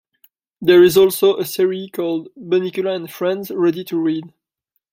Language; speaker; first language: English; non-native, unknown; French